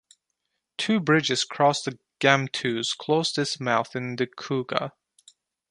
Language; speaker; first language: English; non-native, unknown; Turkish